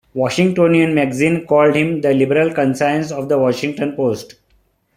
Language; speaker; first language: English; non-native, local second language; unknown